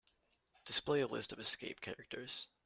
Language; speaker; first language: English; native; English